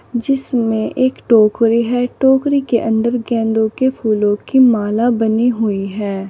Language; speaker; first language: Hindi; native; Hindi